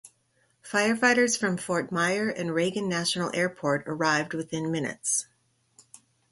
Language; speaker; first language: English; native; English